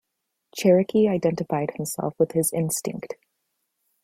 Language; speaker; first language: English; native; English